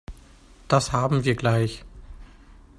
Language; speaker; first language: German; native; German